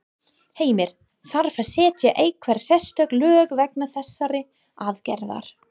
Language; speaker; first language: Icelandic; non-native, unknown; English